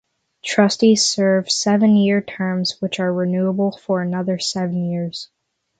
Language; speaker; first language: English; native; English